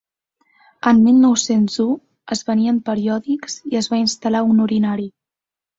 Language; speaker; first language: Catalan; native; Catalan